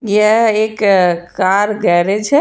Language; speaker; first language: Hindi; non-native, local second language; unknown